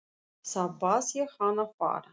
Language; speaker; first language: Icelandic; non-native, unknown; Russian